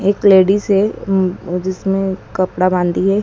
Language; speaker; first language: Hindi; native; Hindi